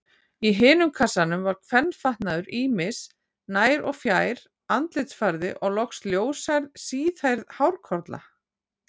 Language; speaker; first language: Icelandic; native; Icelandic